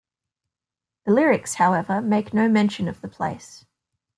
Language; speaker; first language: English; native; English